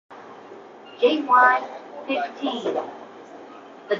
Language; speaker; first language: English; non-native, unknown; Japanese